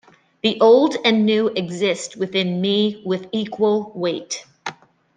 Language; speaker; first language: English; native; English